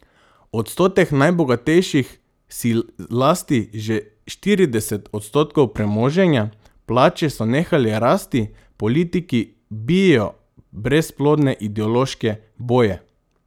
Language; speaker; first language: Slovenian; non-native, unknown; Macedonian